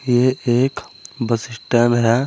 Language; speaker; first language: Hindi; native; Hindi